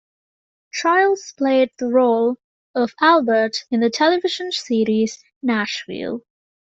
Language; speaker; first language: English; native; English